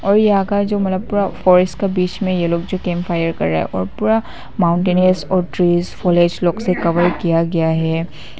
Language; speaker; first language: Hindi; non-native, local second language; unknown